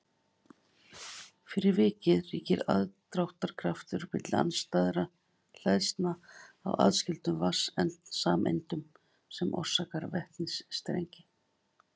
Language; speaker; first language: Icelandic; native; Icelandic